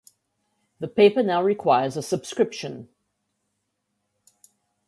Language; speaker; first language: English; native; English